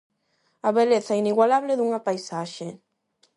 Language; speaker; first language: Galician; non-native, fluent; Spanish